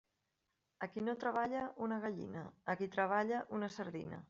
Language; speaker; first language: Catalan; native; Catalan